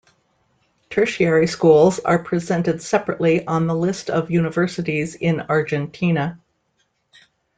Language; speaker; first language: English; native; English